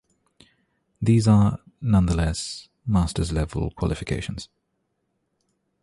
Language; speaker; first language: English; non-native, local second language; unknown